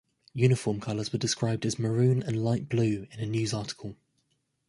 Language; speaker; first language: English; native; English